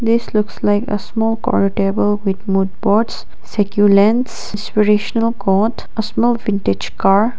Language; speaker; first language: English; non-native, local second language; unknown